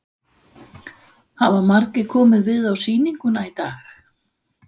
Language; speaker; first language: Icelandic; non-native, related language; Danish